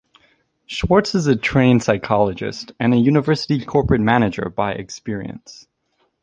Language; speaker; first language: English; native; English